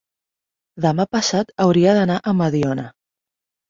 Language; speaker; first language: Catalan; non-native, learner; Spanish